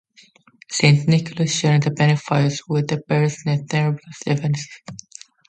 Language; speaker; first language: English; native; English